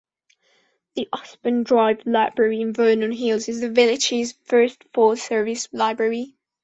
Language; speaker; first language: English; non-native, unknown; Spanish